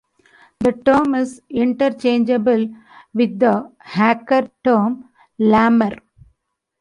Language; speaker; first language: English; non-native, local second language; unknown